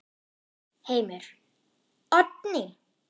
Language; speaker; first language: Icelandic; non-native, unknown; German